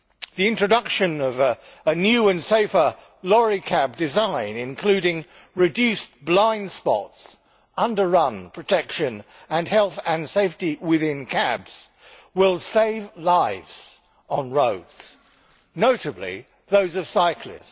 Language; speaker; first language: English; native; English